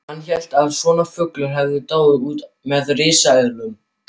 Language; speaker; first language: Icelandic; non-native, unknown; German